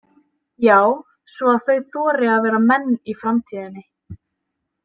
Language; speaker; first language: Icelandic; native; Icelandic